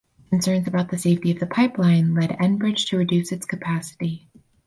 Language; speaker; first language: English; native; English